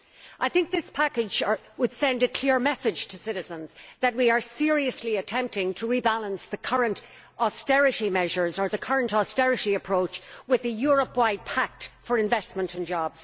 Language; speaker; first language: English; native; English